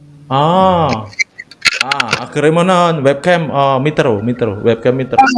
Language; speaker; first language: Korean; non-native, learner; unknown